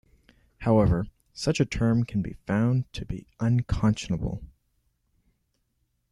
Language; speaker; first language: English; native; English